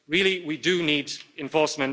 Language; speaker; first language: English; non-native, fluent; Slovak